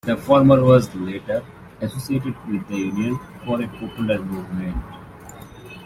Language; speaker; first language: English; native; English